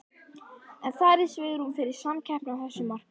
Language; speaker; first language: Icelandic; native; Icelandic